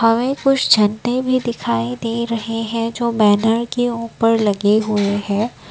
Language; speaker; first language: Hindi; non-native, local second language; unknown